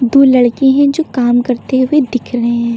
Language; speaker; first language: Hindi; native; Hindi